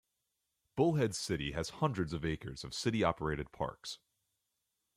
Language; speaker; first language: English; native; English